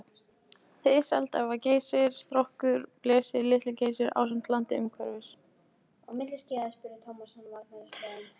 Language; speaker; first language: Icelandic; non-native, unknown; Polish